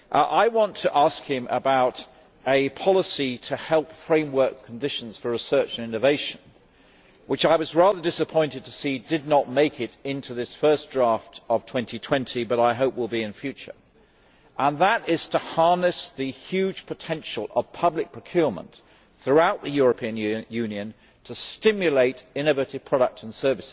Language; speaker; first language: English; native; English